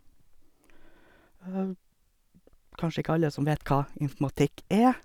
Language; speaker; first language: Norwegian; native; Norwegian